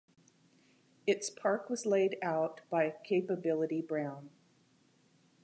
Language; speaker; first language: English; native; English